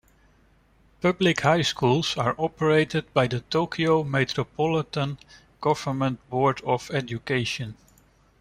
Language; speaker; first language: English; non-native, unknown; Dutch